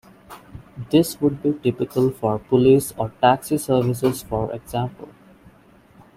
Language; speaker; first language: English; non-native, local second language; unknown